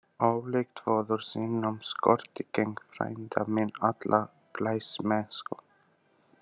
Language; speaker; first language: Icelandic; non-native, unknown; Albanian